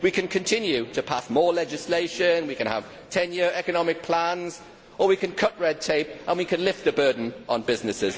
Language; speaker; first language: English; native; English